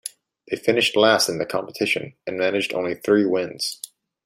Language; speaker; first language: English; native; English